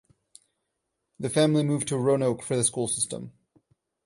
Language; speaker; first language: English; non-native, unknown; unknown